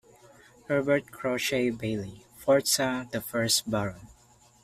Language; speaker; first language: English; non-native, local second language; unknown